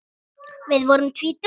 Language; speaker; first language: Icelandic; native; Icelandic